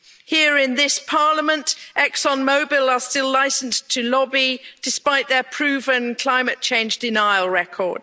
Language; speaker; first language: English; native; English